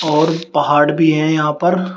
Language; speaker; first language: Hindi; native; Hindi